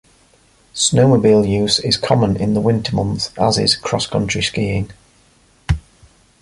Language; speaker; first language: English; native; English